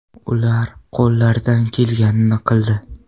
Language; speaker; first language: Uzbek; non-native, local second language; Kara-Kalpak